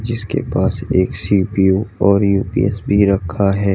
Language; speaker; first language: Hindi; native; Hindi